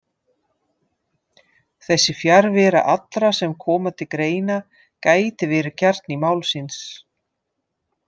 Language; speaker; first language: Icelandic; non-native, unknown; Dutch